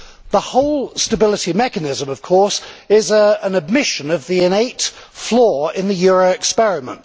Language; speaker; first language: English; native; English